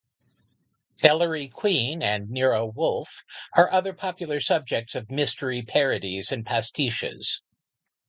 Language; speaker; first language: English; native; English